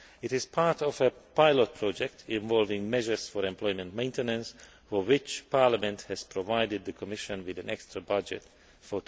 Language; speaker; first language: English; non-native, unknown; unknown